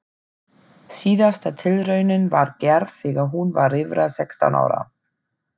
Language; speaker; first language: Icelandic; non-native, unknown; German